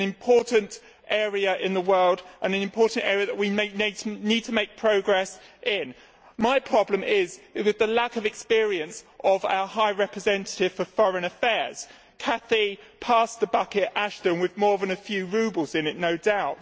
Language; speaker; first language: English; native; English